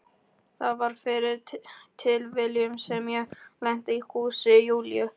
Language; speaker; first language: Icelandic; non-native, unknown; Polish